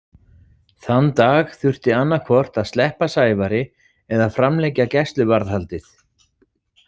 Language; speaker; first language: Icelandic; native; Icelandic